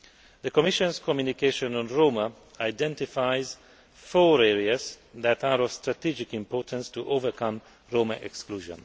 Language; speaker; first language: English; non-native, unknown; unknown